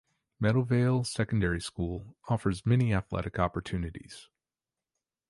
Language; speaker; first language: English; native; English